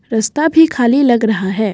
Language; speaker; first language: Hindi; non-native, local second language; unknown